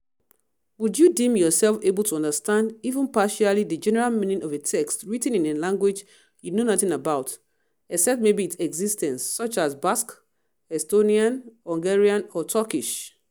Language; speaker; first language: English; non-native, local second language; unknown